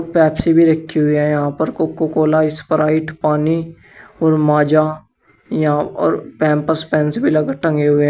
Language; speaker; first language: Hindi; native; Hindi